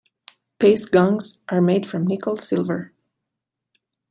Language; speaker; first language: English; non-native, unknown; Catalan